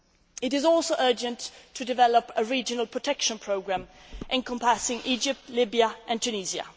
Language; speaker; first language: English; non-native, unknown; Swedish